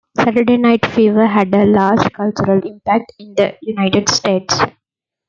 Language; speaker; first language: English; non-native, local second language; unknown